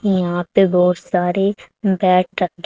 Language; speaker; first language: Hindi; native; Hindi